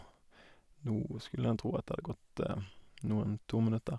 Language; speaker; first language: Norwegian; native; Norwegian